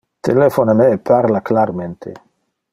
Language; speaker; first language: Interlingua; non-native, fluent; Dutch